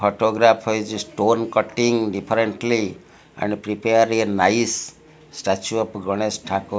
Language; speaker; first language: English; non-native, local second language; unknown